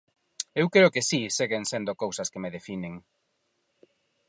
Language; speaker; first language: Galician; non-native, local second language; Spanish